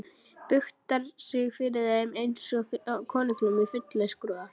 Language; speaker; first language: Icelandic; native; Icelandic